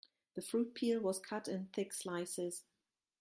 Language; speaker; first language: English; non-native, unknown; German